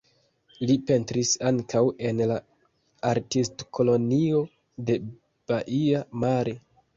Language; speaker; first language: Esperanto; non-native, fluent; Kinyarwanda